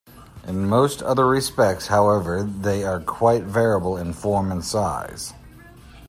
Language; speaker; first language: English; native; English